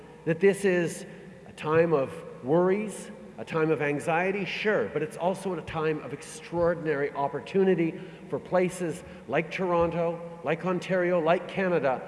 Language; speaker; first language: English; native; English